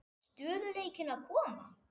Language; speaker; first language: Icelandic; non-native, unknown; Spanish